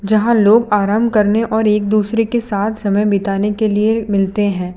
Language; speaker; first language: Hindi; non-native, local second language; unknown